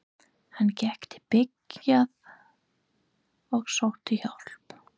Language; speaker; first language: Icelandic; non-native, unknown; English